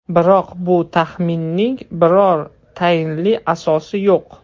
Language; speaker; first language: Uzbek; non-native, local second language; Russian